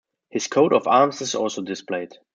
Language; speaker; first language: English; non-native, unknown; German